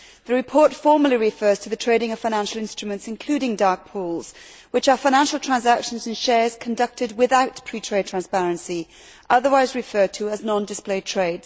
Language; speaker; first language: English; native; English